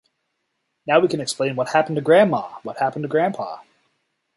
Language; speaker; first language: English; native; English